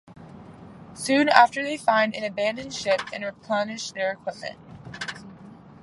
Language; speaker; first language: English; native; English